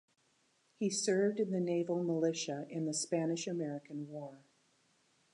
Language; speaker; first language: English; native; English